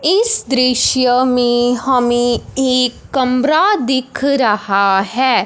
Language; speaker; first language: Hindi; non-native, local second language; Punjabi